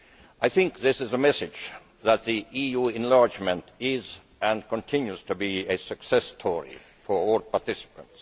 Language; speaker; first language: English; non-native, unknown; Estonian